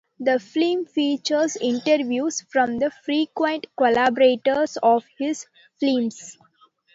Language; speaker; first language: English; non-native, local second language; Tamil